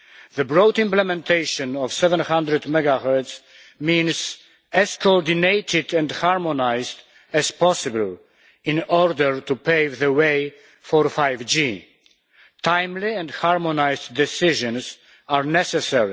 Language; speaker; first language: English; non-native, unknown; Polish